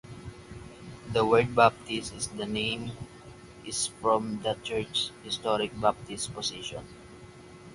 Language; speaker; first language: English; non-native, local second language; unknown